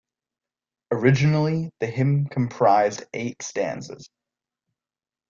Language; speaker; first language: English; native; English